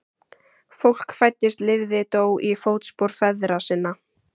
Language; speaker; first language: Icelandic; native; Icelandic